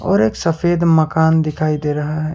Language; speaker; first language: Hindi; non-native, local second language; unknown